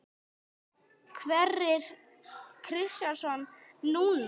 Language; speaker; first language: Icelandic; non-native, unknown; English